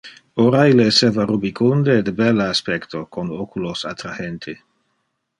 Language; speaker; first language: Interlingua; non-native, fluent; Dutch